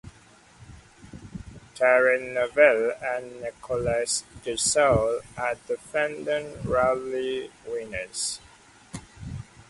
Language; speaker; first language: English; native; English